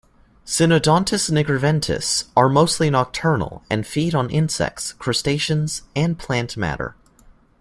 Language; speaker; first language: English; native; English